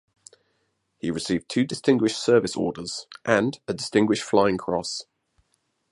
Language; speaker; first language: English; native; English